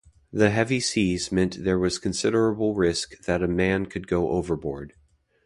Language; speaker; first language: English; native; English